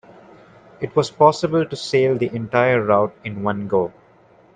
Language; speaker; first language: English; non-native, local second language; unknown